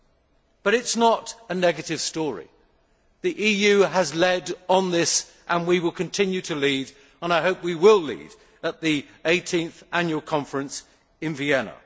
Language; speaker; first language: English; native; English